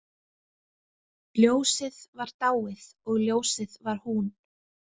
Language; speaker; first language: Icelandic; native; Icelandic